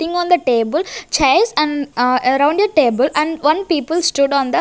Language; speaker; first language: English; non-native, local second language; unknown